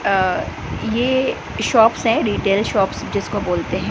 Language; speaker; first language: Hindi; non-native, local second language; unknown